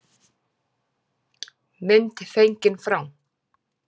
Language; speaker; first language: Icelandic; native; Icelandic